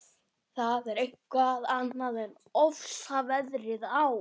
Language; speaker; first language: Icelandic; native; Icelandic